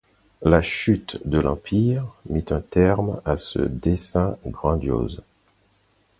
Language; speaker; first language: French; non-native, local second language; Haitian Creole